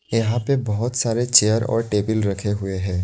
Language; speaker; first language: Hindi; non-native, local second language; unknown